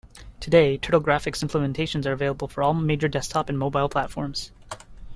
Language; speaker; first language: English; native; English